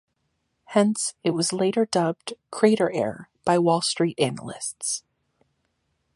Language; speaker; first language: English; native; English